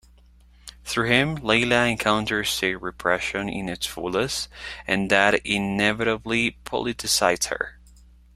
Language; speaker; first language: English; non-native, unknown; Spanish